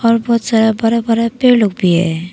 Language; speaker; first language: Hindi; non-native, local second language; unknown